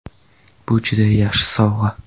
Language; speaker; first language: Uzbek; non-native, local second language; Kara-Kalpak